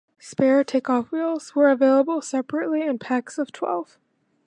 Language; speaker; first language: English; native; English